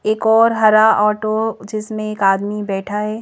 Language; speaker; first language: Hindi; native; Hindi